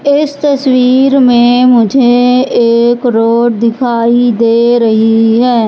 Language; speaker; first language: Hindi; native; Hindi